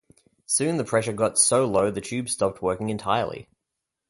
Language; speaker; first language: English; native; English